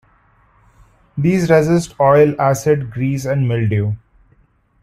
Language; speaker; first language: English; non-native, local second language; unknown